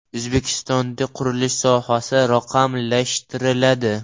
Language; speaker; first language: Uzbek; non-native, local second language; Russian